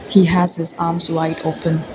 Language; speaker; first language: English; non-native, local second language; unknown